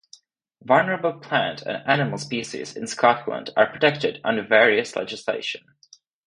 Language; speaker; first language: English; non-native, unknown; Czech